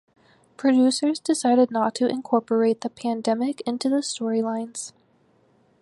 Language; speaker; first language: English; native; English